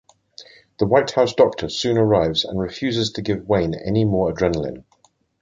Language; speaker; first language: English; native; English